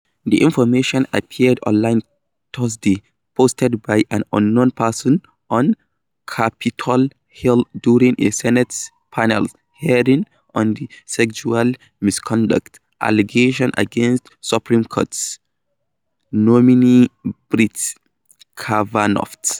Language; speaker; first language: English; non-native, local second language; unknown